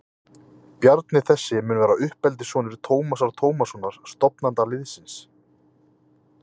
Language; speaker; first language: Icelandic; native; Icelandic